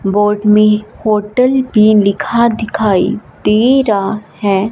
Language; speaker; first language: Hindi; non-native, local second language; Punjabi